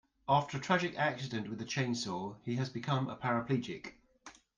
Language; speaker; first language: English; native; English